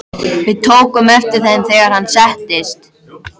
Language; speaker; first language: Icelandic; native; Icelandic